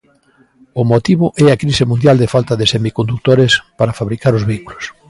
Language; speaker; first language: Galician; native; Galician